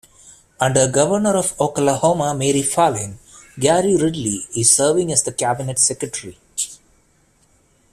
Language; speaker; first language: English; non-native, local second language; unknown